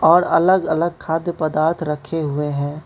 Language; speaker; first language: Hindi; non-native, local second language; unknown